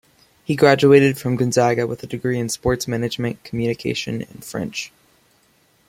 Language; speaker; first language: English; native; English